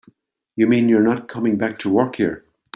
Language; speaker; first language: English; native; English